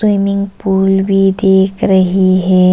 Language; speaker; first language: Hindi; non-native, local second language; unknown